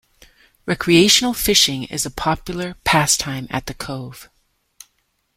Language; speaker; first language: English; native; English